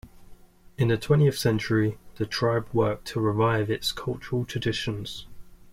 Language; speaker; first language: English; native; English